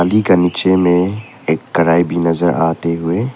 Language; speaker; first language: Hindi; non-native, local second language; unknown